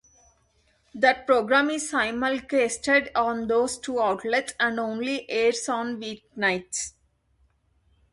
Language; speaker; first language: English; non-native, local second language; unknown